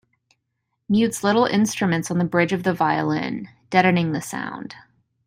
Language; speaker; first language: English; native; English